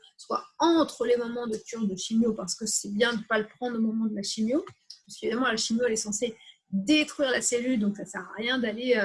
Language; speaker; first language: French; native; French